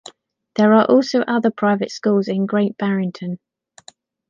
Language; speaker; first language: English; native; English